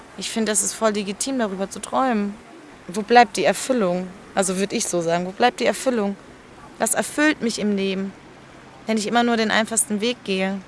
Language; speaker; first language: German; early bilingual, other home language; Spanish